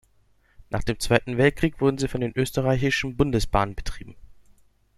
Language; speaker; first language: German; non-native, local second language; Turkish